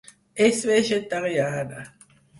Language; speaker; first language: Catalan; non-native, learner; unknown